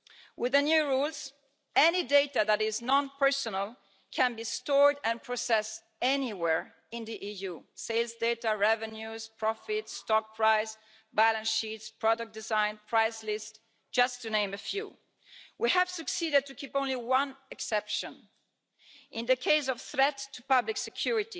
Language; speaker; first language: English; non-native, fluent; Italian